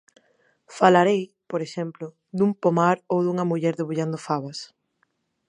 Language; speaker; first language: Galician; non-native, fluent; Spanish